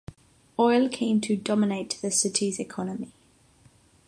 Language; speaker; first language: English; non-native, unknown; Catalan